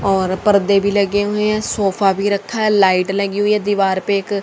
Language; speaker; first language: Hindi; native; Hindi